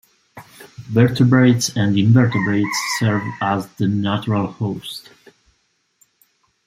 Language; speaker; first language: English; non-native, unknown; Italian